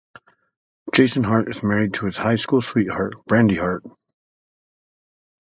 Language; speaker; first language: English; native; English